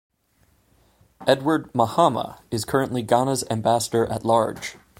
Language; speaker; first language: English; native; English